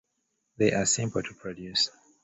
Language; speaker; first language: English; native; English